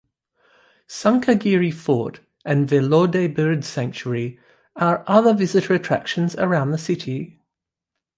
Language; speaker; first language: English; non-native, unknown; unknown